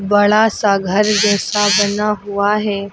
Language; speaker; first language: Hindi; native; Hindi